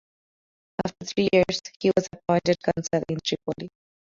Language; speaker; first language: English; non-native, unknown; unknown